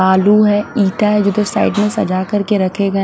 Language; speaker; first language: Hindi; non-native, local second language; Punjabi